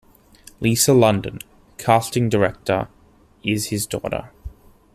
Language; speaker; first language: English; native; English